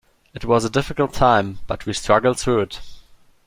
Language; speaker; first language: English; non-native, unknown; German